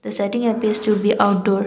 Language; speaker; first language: English; non-native, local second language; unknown